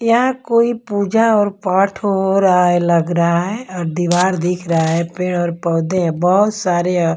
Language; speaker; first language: Hindi; non-native, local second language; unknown